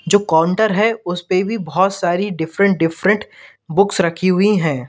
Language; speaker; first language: Hindi; native; Hindi